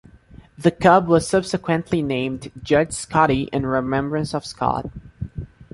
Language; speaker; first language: English; non-native, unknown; Portuguese